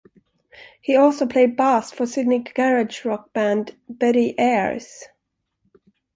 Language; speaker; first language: English; non-native, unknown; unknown